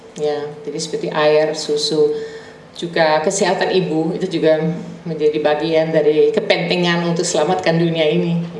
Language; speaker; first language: Indonesian; non-native, fluent; Dutch